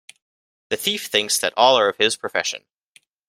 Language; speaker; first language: English; native; English